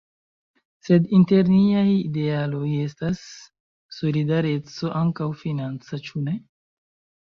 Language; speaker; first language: Esperanto; non-native, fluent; Chinese